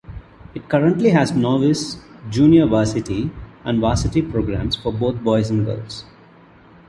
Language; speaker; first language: English; non-native, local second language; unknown